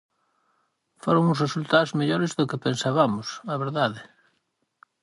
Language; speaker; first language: Galician; native; Galician